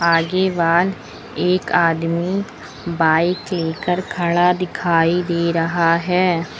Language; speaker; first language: Hindi; native; Hindi